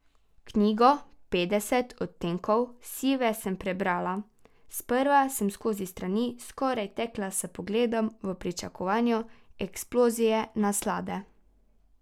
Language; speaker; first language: Slovenian; native; Slovenian